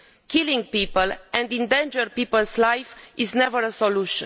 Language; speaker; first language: English; non-native, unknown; Romanian